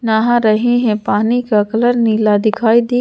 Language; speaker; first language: Hindi; native; Hindi